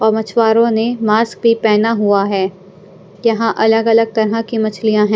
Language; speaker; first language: Hindi; non-native, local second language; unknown